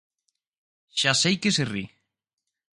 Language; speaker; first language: Galician; native; Galician